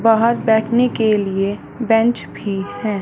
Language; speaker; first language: Hindi; non-native, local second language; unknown